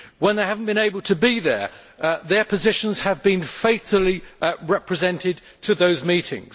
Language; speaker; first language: English; native; English